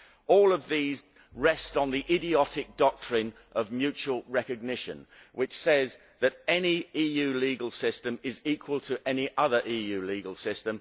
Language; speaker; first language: English; native; English